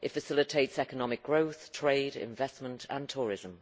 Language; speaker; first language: English; native; English